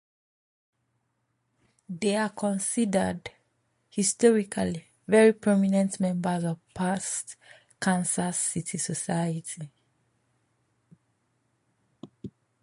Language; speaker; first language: English; non-native, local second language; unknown